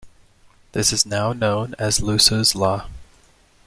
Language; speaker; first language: English; native; English